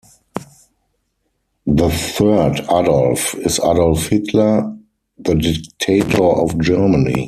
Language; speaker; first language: English; non-native, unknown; German